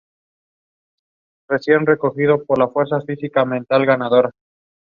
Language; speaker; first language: English; non-native, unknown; Spanish